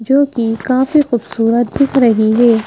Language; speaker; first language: Hindi; native; Hindi